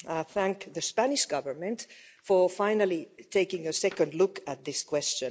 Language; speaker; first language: English; non-native, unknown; Finnish